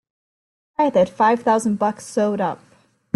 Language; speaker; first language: English; native; English